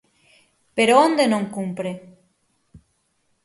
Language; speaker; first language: Galician; native; Galician